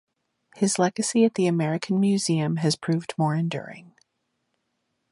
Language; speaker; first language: English; native; English